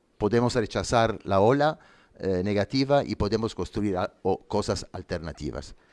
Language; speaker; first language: Spanish; non-native, fluent; Italian